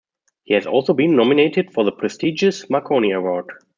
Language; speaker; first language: English; non-native, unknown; German